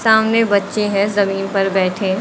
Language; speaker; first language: Hindi; native; Hindi